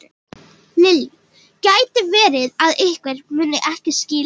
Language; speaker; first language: Icelandic; native; Icelandic